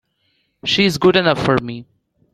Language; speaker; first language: English; non-native, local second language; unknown